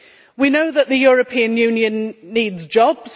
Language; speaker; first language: English; native; English